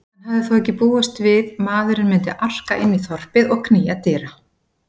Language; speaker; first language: Icelandic; native; Icelandic